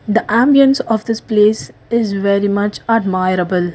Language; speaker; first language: English; non-native, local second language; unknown